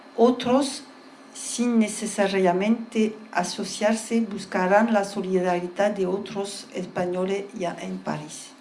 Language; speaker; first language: Spanish; early bilingual, heritage; Spanish